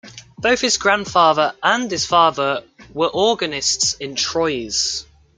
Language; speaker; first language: English; native; English